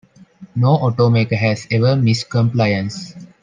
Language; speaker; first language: English; non-native, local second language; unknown